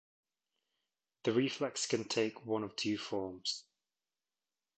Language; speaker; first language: English; native; English